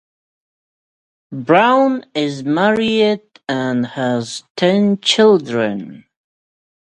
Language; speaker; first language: English; non-native, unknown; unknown